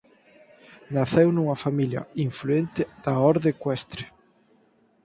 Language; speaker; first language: Galician; native; Galician